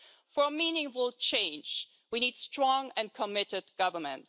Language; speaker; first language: English; non-native, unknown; German